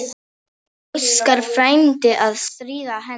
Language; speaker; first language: Icelandic; non-native, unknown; Polish